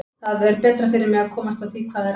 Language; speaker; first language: Icelandic; native; Icelandic